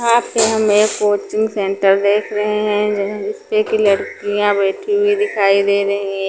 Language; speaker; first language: Hindi; non-native, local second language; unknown